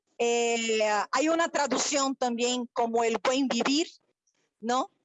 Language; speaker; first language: Spanish; non-native, related language; Portuguese